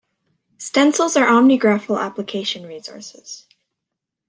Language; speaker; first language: English; native; English